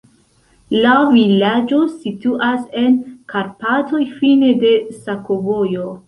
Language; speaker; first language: Esperanto; non-native, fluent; Central Kurdish